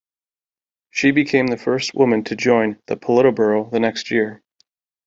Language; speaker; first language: English; native; English